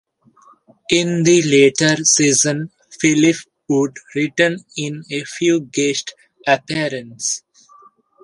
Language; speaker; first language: English; non-native, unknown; Bangla